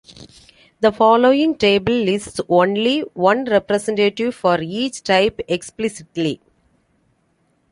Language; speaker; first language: English; non-native, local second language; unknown